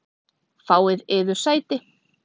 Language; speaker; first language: Icelandic; native; Icelandic